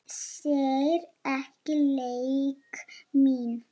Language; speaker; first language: Icelandic; non-native, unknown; Lithuanian